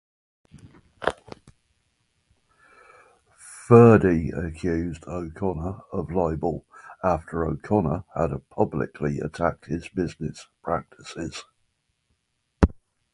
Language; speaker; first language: English; native; English